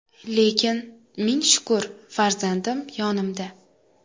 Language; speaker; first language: Uzbek; native; Uzbek